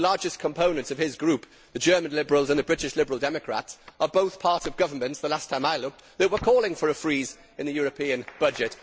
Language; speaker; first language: English; native; English